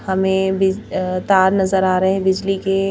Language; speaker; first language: Hindi; native; Hindi